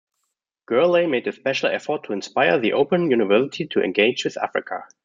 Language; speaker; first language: English; non-native, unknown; German